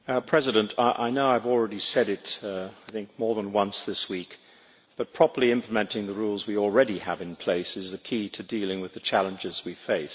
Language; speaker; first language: English; native; English